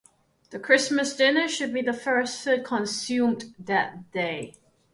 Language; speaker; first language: English; non-native, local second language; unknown